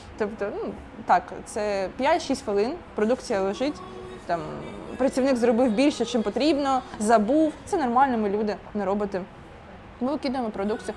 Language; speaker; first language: Ukrainian; non-native, local second language; Russian